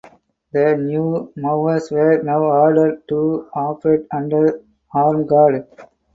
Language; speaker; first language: English; non-native, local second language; Tamil